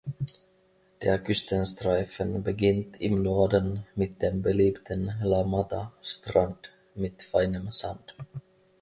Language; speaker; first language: German; non-native, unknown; Finnish